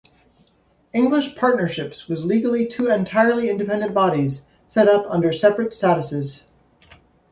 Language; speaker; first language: English; native; English